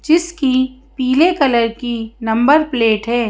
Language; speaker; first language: Hindi; native; Hindi